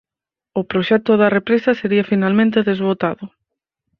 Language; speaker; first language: Galician; native; Galician